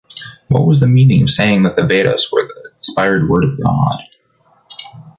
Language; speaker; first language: English; native; English